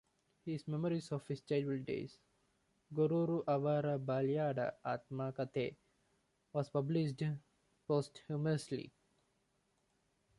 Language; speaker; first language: English; non-native, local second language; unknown